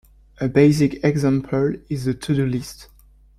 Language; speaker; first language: English; non-native, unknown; French